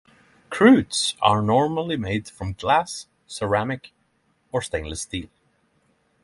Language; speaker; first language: English; non-native, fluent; Norwegian